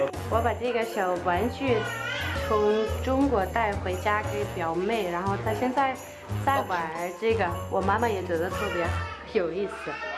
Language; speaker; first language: Chinese; non-native, learner; Danish